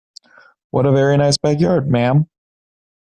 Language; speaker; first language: English; native; English